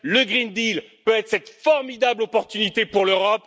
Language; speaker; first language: French; native; French